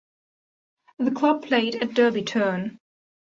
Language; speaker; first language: English; non-native, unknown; German